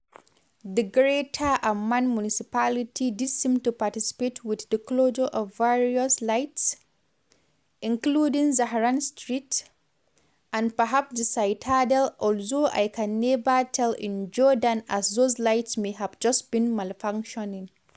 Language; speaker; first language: English; non-native, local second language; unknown